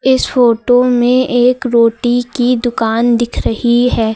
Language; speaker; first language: Hindi; native; Hindi